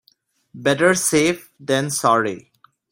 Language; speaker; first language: English; non-native, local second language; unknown